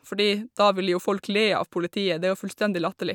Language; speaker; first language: Norwegian; native; Norwegian